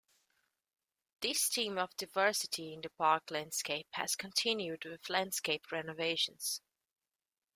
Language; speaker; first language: English; native; English